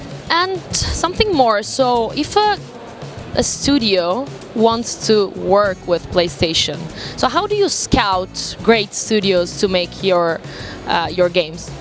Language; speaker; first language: English; non-native, fluent; Italian